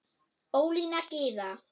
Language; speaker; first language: Icelandic; non-native, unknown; German